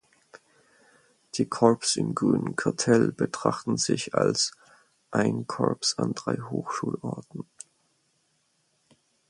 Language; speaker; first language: German; native; German